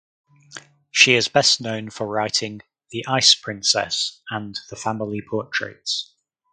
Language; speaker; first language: English; native; English